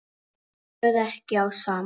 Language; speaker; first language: Icelandic; non-native, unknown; Polish